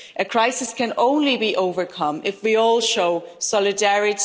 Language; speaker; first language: English; non-native, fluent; German